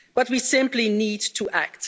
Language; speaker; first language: English; non-native, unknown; Dutch